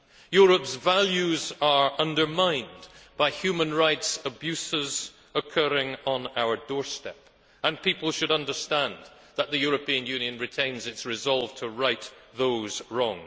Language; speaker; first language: English; native; English